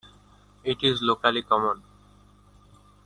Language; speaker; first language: English; non-native, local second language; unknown